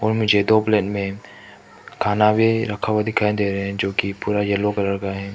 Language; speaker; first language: Hindi; non-native, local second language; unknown